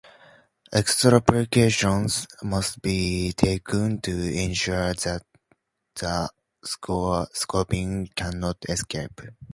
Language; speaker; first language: English; native; English